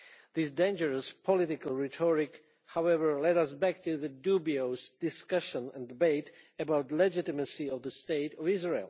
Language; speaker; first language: English; non-native, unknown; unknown